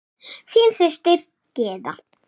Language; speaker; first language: Icelandic; native; Icelandic